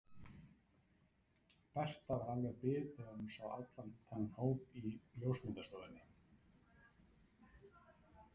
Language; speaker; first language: Icelandic; native; Icelandic